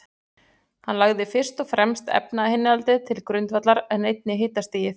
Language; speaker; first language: Icelandic; native; Icelandic